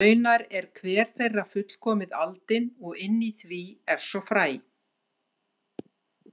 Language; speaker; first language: Icelandic; native; Icelandic